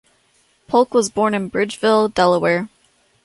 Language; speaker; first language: English; native; English